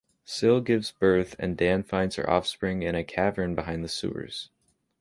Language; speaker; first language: English; native; English